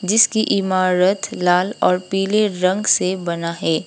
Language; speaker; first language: Hindi; non-native, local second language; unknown